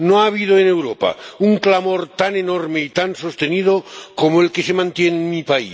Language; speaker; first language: Spanish; non-native, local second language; Catalan